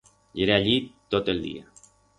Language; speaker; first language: Aragonese; non-native, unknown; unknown